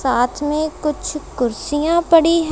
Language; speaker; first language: Hindi; non-native, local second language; Punjabi